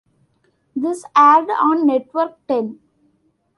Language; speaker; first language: English; non-native, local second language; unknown